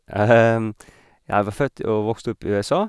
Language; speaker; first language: Norwegian; non-native, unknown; English